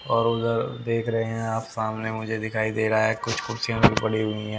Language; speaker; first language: Hindi; native; Hindi